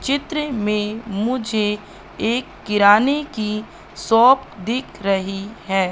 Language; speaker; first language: Hindi; native; Hindi